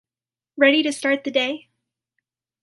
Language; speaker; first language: English; native; English